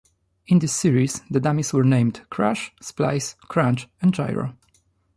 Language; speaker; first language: English; non-native, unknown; Polish